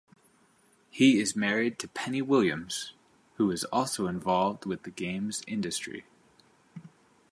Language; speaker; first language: English; native; English